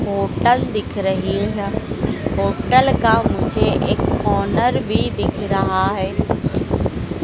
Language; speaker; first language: Hindi; native; Hindi